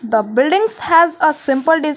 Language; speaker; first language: English; non-native, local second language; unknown